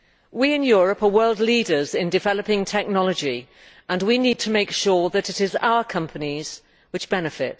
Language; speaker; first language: English; native; English